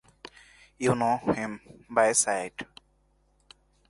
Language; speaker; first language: English; non-native, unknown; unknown